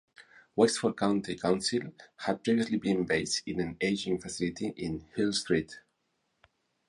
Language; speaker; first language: English; non-native, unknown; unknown